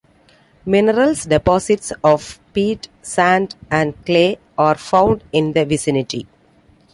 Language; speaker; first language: English; non-native, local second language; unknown